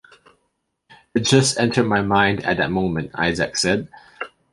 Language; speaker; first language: English; non-native, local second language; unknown